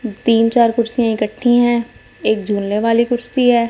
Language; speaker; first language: Hindi; non-native, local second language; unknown